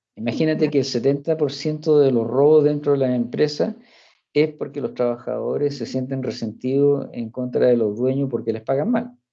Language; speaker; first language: Spanish; early bilingual, heritage; Spanish